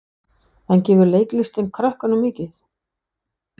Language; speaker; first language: Icelandic; non-native, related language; Danish